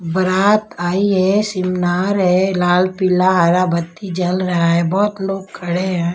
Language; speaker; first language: Hindi; non-native, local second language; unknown